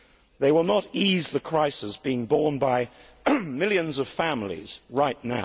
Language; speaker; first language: English; native; English